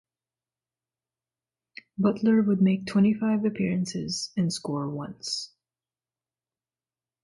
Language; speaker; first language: English; non-native, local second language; Filipino